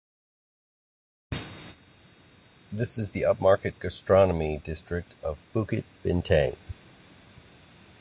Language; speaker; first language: English; native; English